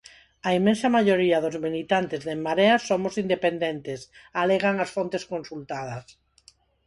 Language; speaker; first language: Galician; non-native, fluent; Spanish